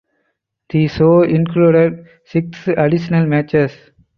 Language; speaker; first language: English; non-native, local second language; Tamil